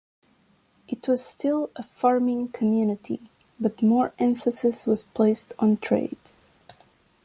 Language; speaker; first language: English; non-native, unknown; Portuguese